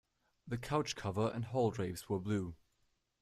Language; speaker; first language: English; non-native, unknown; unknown